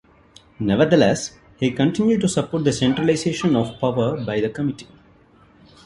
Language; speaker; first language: English; non-native, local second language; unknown